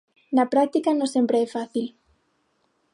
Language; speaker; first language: Galician; non-native, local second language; Spanish